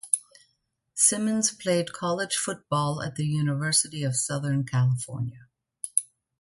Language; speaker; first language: English; non-native, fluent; German